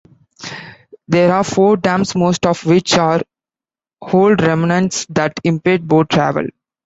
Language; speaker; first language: English; non-native, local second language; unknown